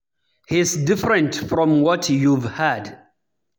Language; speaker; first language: English; non-native, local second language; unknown